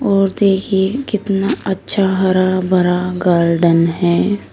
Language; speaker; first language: Hindi; native; Hindi